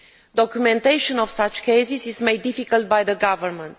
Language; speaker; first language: English; non-native, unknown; Romanian